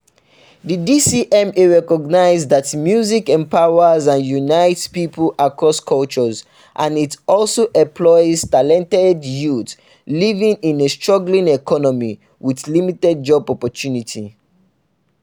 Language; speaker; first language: English; non-native, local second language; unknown